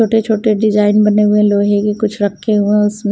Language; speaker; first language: Hindi; non-native, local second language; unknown